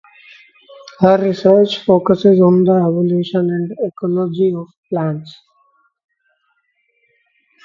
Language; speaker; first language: English; non-native, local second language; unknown